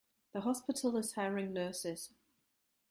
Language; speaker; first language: English; non-native, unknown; German